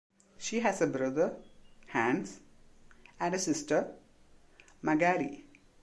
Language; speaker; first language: English; non-native, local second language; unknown